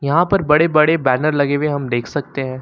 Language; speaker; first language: Hindi; native; Hindi